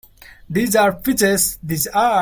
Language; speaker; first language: English; non-native, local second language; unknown